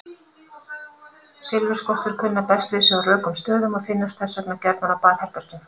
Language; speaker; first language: Icelandic; native; Icelandic